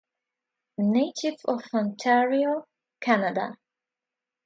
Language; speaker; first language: English; non-native, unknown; Russian